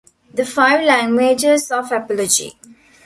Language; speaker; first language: English; non-native, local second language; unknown